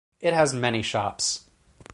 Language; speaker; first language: English; native; English